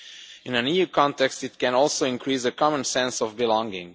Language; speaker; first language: English; non-native, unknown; Romanian